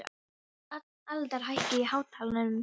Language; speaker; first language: Icelandic; non-native, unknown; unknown